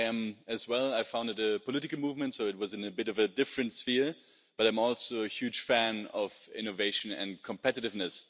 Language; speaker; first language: English; non-native, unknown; German